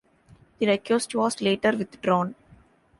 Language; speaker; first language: English; non-native, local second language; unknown